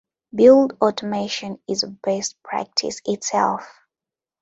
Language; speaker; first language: English; non-native, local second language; Ganda